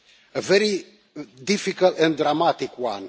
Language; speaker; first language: English; non-native, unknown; Romanian